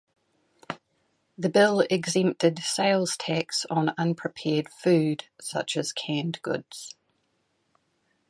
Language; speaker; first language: English; native; English